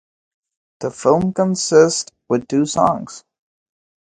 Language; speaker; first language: English; non-native, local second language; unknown